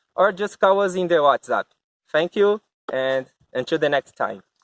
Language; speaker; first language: English; non-native, learner; Portuguese